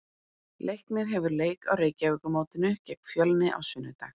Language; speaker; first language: Icelandic; native; Icelandic